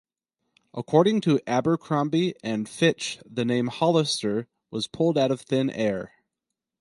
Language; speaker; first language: English; native; English